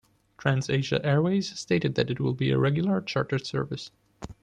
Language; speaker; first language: English; non-native, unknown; German